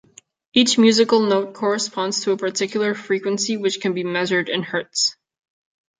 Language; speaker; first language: English; non-native, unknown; Catalan